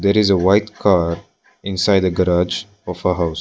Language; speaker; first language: English; non-native, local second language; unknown